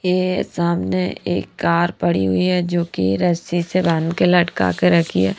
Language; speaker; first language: Hindi; native; Hindi